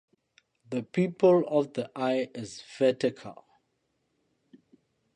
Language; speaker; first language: English; non-native, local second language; Southern Sotho